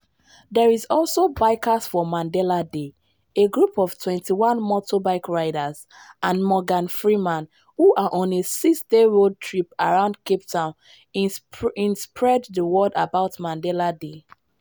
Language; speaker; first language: English; non-native, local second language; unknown